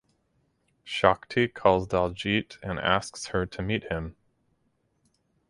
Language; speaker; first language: English; native; English